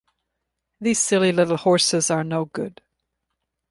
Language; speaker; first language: English; non-native, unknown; German